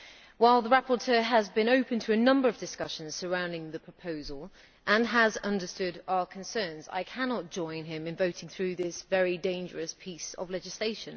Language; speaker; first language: English; native; English